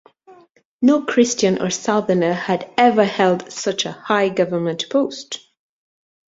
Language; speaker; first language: English; native; English